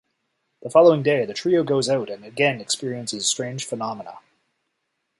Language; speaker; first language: English; native; English